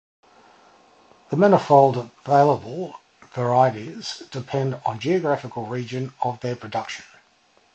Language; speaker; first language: English; native; English